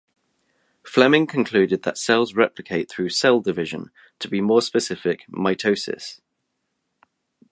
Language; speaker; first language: English; native; English